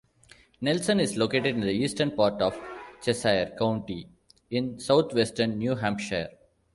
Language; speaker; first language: English; non-native, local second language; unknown